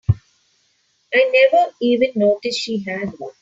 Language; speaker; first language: English; non-native, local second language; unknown